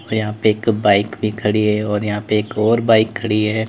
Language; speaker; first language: Hindi; native; Hindi